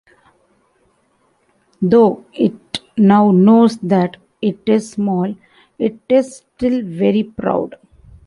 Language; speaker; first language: English; non-native, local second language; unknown